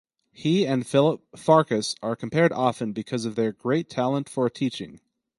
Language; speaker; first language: English; native; English